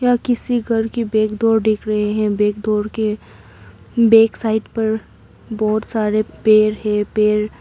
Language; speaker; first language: Hindi; non-native, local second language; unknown